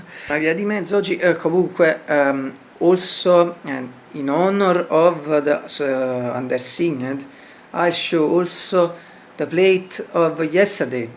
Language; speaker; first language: English; non-native, learner; Italian